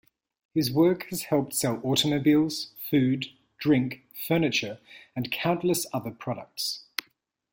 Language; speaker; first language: English; native; English